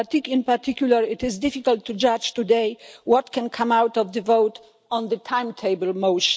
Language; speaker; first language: English; non-native, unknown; Polish